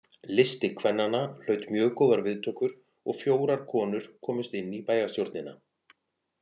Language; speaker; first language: Icelandic; native; Icelandic